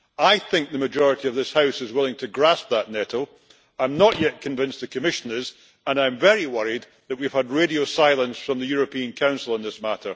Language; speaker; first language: English; native; English